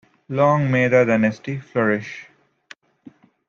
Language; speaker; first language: English; native; English